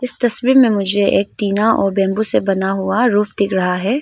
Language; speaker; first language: Hindi; non-native, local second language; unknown